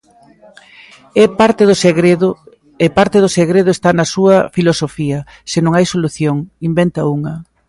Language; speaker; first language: Galician; native; Galician